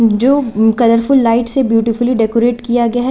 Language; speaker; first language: Hindi; native; Hindi